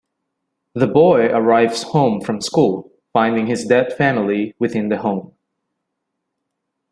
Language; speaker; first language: English; non-native, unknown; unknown